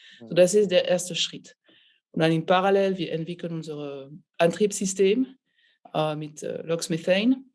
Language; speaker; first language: German; non-native, fluent; French